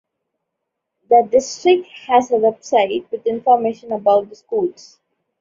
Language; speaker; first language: English; non-native, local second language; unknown